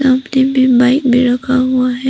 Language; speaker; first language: Hindi; non-native, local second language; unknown